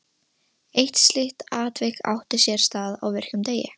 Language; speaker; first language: Icelandic; non-native, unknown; Russian